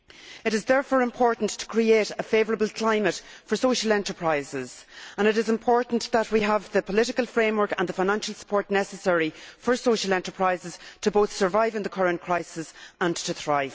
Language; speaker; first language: English; native; English